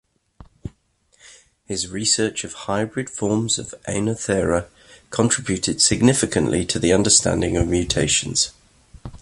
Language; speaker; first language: English; native; English